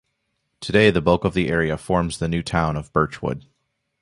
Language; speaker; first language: English; native; English